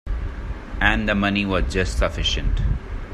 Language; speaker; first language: English; non-native, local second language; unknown